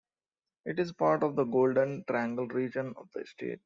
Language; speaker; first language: English; non-native, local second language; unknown